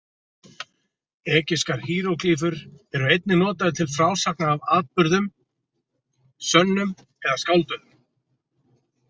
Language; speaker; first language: Icelandic; native; Icelandic